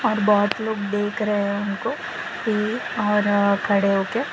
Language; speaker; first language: Hindi; non-native, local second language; Gujarati